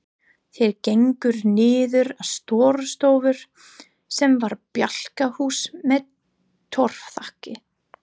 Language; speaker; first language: Icelandic; non-native, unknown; English